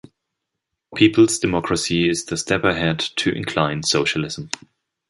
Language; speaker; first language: English; non-native, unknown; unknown